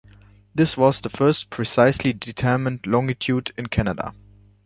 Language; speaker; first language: English; non-native, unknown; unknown